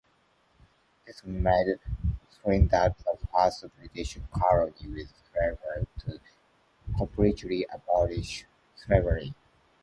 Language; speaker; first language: English; non-native, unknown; Japanese